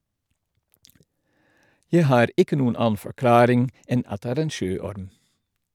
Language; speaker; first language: Norwegian; non-native, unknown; Dutch